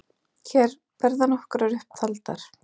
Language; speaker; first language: Icelandic; native; Icelandic